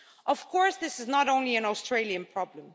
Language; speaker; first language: English; non-native, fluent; Dutch